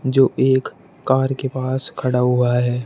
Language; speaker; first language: Hindi; native; Hindi